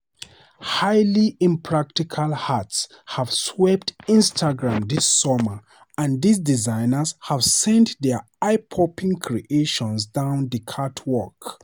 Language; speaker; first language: English; non-native, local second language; Hausa